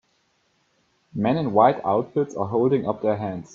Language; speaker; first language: English; native; English